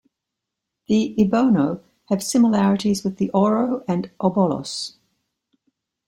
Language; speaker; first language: English; native; English